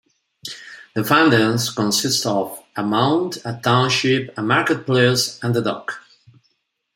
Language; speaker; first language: English; non-native, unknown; Spanish